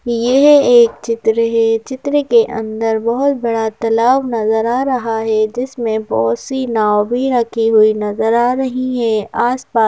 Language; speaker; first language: Hindi; native; Hindi